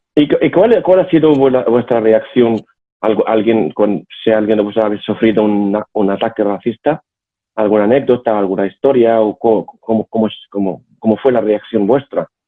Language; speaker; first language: Spanish; non-native, fluent; Arabic